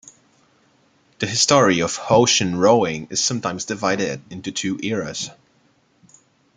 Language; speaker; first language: English; non-native, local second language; French